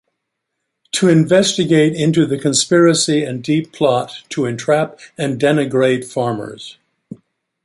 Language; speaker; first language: English; native; English